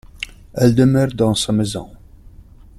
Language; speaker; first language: French; non-native, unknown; Italian